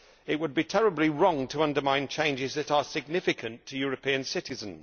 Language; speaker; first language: English; native; English